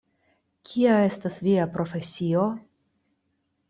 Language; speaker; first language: Esperanto; non-native, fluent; Russian